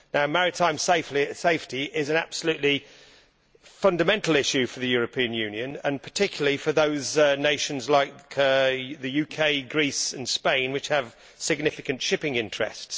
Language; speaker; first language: English; native; English